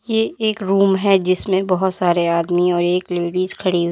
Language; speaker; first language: Hindi; native; Hindi